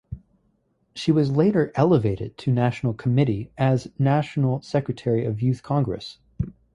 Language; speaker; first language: English; native; English